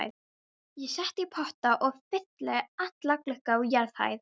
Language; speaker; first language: Icelandic; non-native, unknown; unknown